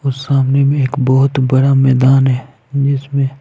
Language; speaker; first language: Hindi; non-native, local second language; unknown